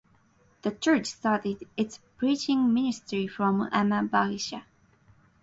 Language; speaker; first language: English; non-native, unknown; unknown